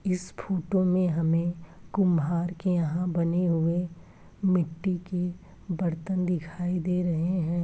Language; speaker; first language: Hindi; native; Hindi